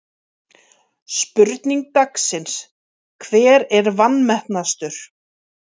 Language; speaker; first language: Icelandic; native; Icelandic